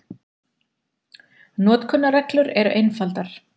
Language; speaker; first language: Icelandic; native; Icelandic